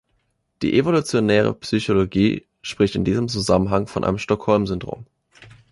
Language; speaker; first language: German; native; German